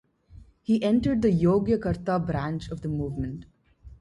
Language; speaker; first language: English; non-native, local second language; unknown